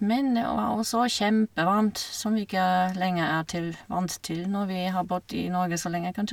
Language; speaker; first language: Norwegian; non-native, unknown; German